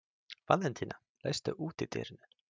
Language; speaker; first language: Icelandic; non-native, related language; Swedish